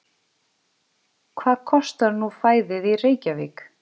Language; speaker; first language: Icelandic; non-native, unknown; Portuguese